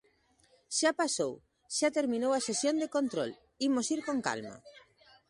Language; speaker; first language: Galician; native; Galician